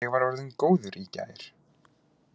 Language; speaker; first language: Icelandic; native; Icelandic